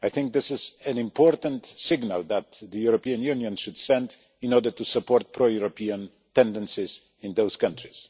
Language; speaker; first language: English; non-native, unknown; Polish